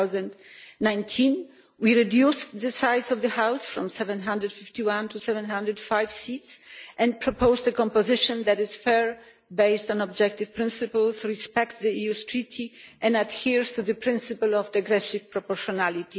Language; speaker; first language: English; non-native, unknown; Polish